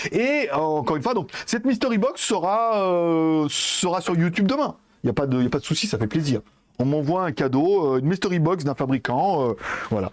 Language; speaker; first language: French; native; French